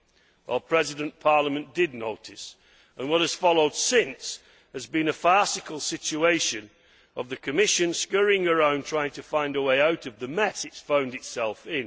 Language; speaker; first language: English; native; English